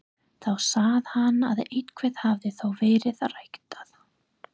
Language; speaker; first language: Icelandic; non-native, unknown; English